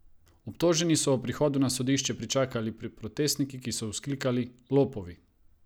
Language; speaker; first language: Slovenian; non-native, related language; Croatian